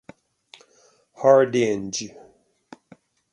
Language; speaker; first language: English; native; English